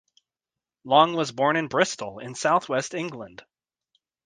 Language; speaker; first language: English; native; English